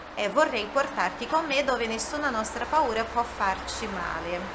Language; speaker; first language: Italian; non-native, fluent; Portuguese